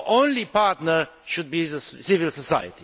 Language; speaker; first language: English; non-native, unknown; Romanian